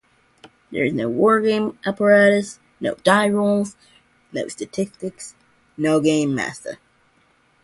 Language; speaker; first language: English; non-native, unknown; Georgian